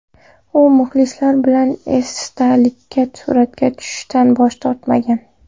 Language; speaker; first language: Uzbek; non-native, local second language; Kara-Kalpak